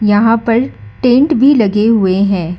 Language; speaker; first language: Hindi; non-native, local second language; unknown